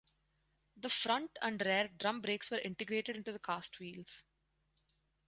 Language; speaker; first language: English; non-native, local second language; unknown